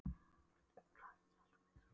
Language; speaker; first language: Icelandic; non-native, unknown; Polish